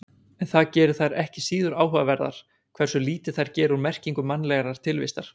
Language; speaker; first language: Icelandic; native; Icelandic